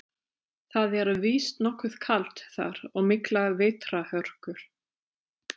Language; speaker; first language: Icelandic; non-native, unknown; German